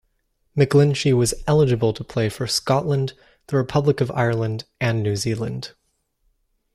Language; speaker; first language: English; native; English